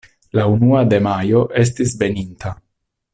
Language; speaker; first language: Esperanto; non-native, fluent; Italian